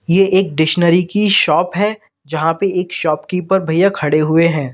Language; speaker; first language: Hindi; native; Hindi